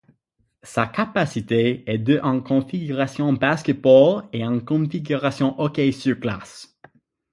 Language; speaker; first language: French; non-native, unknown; English